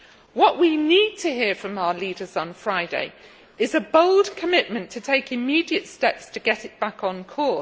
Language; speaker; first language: English; native; English